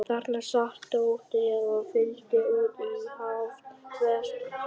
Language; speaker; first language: Icelandic; non-native, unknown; Vietnamese